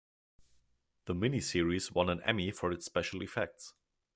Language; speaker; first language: English; non-native, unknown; German